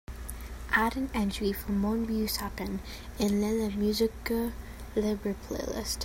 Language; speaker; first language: English; native; English